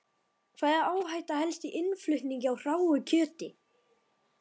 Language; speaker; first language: Icelandic; native; Icelandic